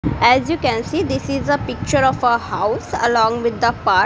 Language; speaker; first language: English; non-native, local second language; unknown